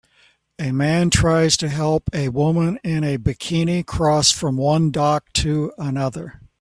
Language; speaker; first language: English; native; English